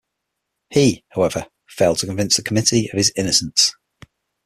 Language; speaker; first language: English; native; English